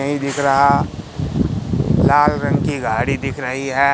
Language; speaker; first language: Hindi; native; Hindi